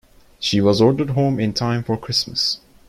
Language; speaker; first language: English; non-native, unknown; Turkish